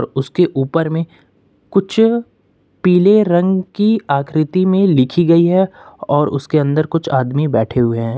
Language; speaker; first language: Hindi; native; Hindi